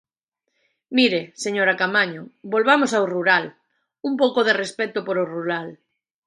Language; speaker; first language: Galician; native; Galician